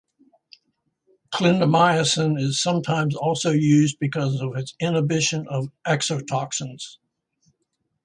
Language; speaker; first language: English; native; English